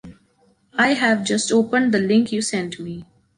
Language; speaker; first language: English; non-native, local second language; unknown